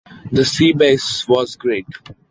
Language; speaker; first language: English; non-native, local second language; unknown